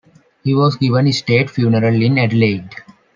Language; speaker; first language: English; non-native, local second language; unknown